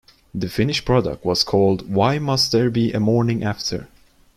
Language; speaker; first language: English; non-native, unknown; Turkish